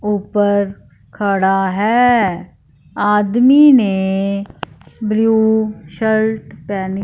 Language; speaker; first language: Hindi; non-native, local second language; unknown